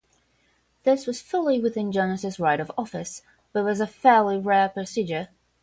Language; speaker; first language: English; non-native, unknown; Portuguese